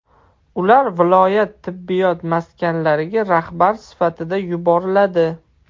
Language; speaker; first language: Uzbek; non-native, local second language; Russian